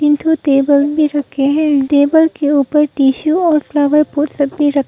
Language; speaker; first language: Hindi; non-native, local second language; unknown